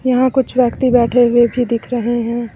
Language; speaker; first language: Hindi; native; Hindi